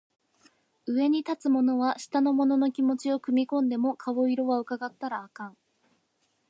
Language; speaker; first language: Japanese; native; Japanese